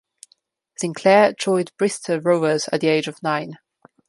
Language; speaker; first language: English; non-native, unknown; Slovenian